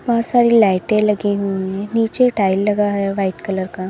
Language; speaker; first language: Hindi; native; Hindi